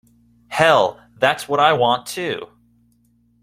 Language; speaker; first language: English; native; English